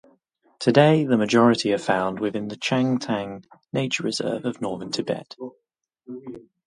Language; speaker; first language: English; native; English